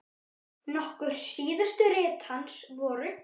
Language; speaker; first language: Icelandic; native; Icelandic